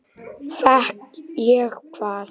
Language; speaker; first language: Icelandic; native; Icelandic